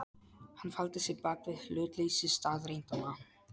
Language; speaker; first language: Icelandic; non-native, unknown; Polish